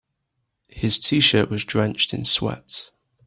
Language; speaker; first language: English; native; English